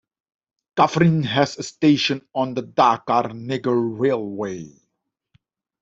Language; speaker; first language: English; non-native, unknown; Dutch